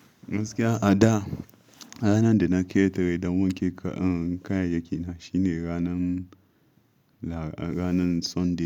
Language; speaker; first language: Hausa; non-native, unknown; Yoruba